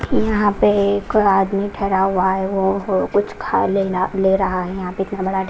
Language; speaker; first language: Hindi; non-native, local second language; Punjabi